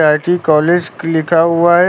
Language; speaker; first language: Hindi; native; Hindi